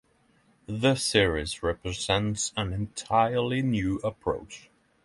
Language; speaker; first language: English; non-native, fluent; Norwegian